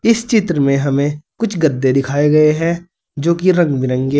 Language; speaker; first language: Hindi; native; Hindi